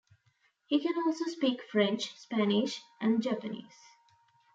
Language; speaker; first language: English; non-native, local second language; Tamil